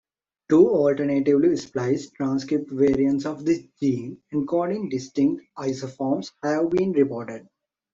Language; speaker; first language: English; native; English